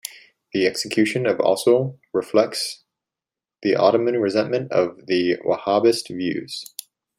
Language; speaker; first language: English; native; English